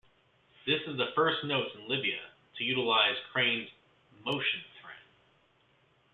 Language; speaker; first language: English; native; English